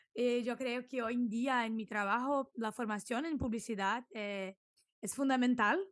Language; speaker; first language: Spanish; non-native, related language; Portuguese